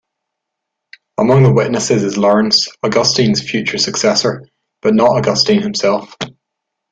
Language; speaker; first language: English; native; English